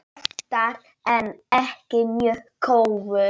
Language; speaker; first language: Icelandic; non-native, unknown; Polish